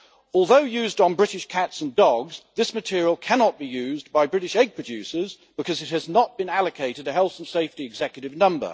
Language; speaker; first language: English; native; English